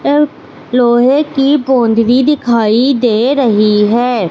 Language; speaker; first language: Hindi; native; Hindi